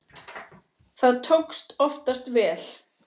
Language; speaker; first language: Icelandic; native; Icelandic